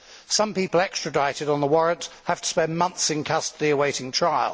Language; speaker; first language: English; native; English